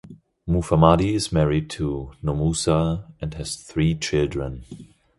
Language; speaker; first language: English; non-native, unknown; German